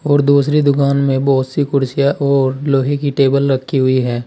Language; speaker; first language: Hindi; native; Hindi